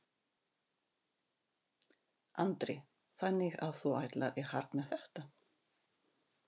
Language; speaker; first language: Icelandic; non-native, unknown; Russian